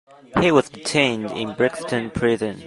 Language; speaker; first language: English; non-native, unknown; Chinese